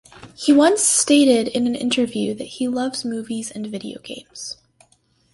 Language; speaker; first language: English; native; English